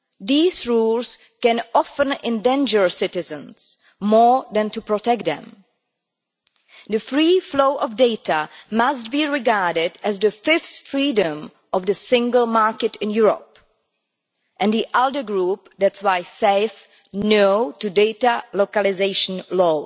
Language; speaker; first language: English; non-native, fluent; Czech